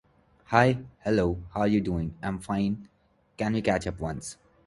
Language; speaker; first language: English; non-native, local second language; Odia